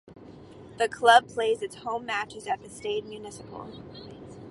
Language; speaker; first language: English; native; English